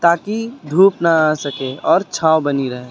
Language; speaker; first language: Hindi; native; Hindi